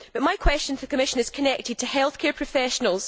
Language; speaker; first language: English; native; English